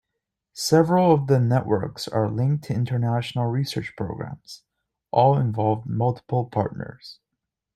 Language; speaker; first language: English; native; English